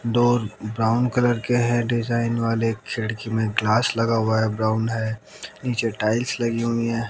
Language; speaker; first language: Hindi; native; Hindi